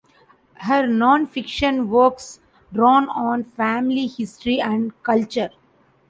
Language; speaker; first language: English; non-native, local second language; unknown